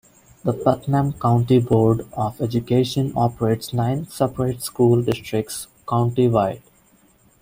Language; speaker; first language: English; non-native, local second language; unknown